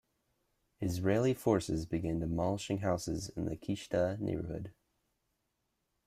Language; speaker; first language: English; native; English